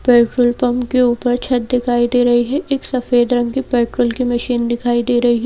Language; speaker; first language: Hindi; native; Hindi